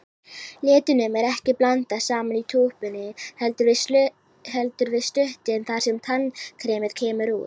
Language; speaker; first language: Icelandic; native; Icelandic